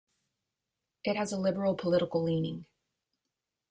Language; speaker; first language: English; native; English